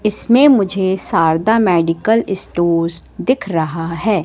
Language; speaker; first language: Hindi; native; Hindi